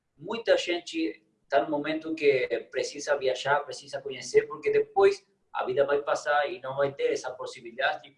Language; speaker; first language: Portuguese; non-native, fluent; Spanish